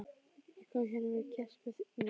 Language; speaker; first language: Icelandic; native; Icelandic